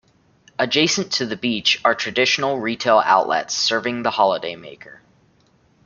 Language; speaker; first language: English; native; English